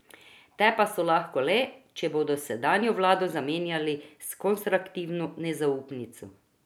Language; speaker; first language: Slovenian; non-native, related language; Croatian